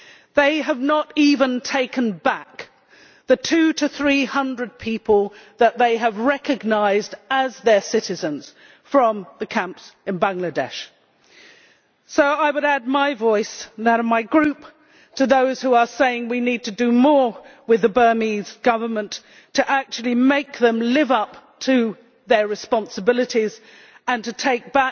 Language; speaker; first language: English; native; English